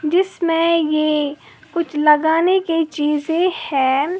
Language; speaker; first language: Hindi; native; Hindi